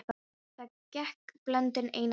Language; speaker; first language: Icelandic; non-native, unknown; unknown